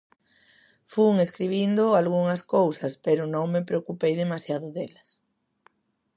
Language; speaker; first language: Galician; native; Galician